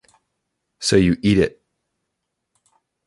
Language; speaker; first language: English; native; English